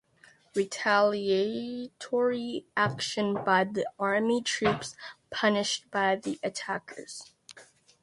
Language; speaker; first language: English; native; English